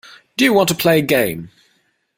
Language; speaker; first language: English; non-native, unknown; German